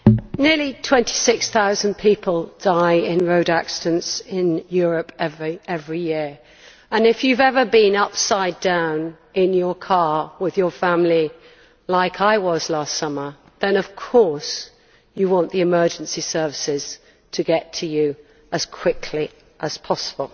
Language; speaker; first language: English; native; English